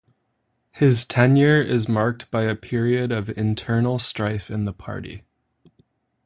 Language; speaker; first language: English; native; English